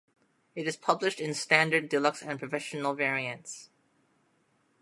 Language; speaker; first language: English; native; English